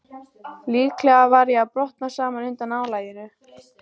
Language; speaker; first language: Icelandic; native; Icelandic